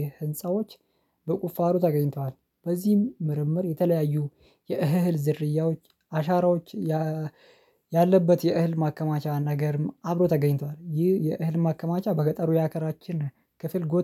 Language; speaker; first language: Amharic; non-native, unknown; Oromo